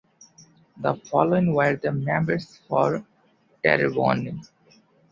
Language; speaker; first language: English; non-native, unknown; Bangla